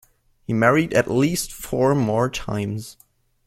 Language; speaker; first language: English; non-native, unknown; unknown